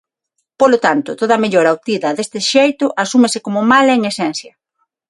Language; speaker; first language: Galician; non-native, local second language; Spanish